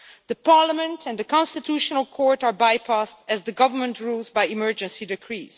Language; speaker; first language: English; non-native, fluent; Dutch